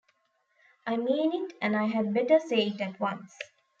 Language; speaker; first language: English; non-native, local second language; Tamil